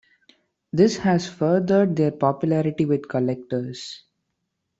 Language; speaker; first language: English; non-native, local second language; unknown